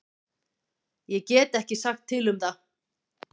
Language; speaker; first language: Icelandic; native; Icelandic